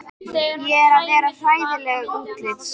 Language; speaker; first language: Icelandic; native; Icelandic